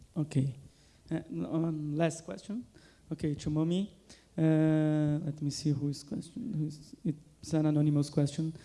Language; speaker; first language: English; non-native, fluent; Portuguese